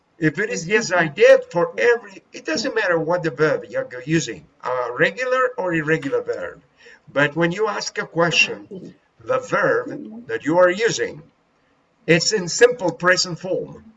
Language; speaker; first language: English; non-native, fluent; Spanish